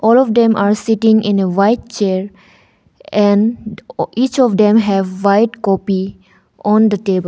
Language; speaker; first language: English; non-native, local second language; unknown